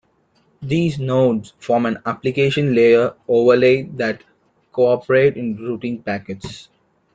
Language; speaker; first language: English; non-native, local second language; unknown